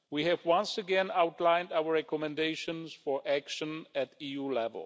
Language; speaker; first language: English; non-native, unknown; Czech